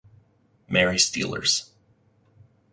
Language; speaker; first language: English; native; English